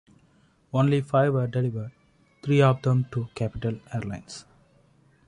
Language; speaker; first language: English; non-native, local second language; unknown